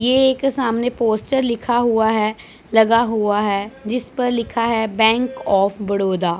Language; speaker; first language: Hindi; non-native, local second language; Punjabi